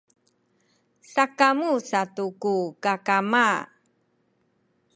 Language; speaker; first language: Sakizaya; non-native, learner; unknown